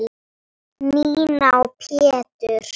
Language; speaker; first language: Icelandic; non-native, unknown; Polish